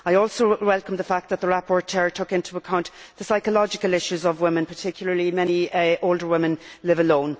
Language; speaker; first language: English; native; English